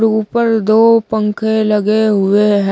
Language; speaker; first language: Hindi; native; Hindi